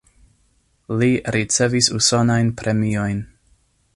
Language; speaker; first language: Esperanto; non-native, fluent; English